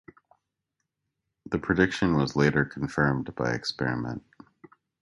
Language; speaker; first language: English; native; English